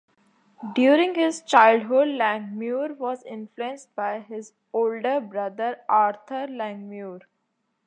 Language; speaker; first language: English; non-native, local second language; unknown